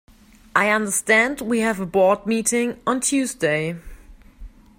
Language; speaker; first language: English; non-native, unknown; German